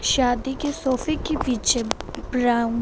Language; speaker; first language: Hindi; non-native, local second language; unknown